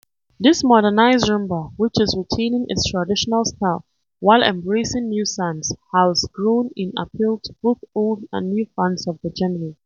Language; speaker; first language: English; non-native, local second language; Hausa